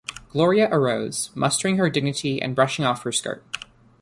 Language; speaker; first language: English; native; English